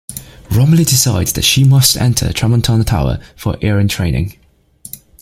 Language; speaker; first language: English; native; English